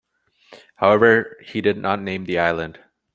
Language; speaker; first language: English; native; English